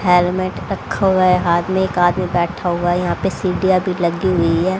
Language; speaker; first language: Hindi; native; Hindi